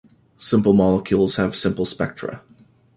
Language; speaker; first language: English; native; English